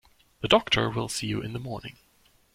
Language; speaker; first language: English; non-native, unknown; German